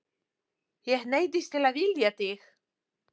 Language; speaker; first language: Icelandic; non-native, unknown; Polish